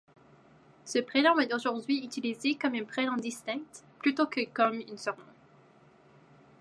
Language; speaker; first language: French; native; French